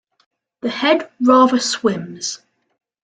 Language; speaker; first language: English; native; English